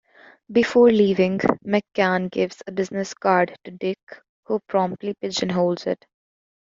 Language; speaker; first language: English; native; English